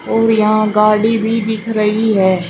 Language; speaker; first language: Hindi; native; Hindi